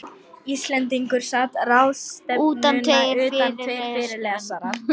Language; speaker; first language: Icelandic; non-native, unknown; Lithuanian